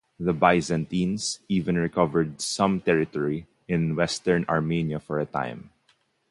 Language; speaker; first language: English; non-native, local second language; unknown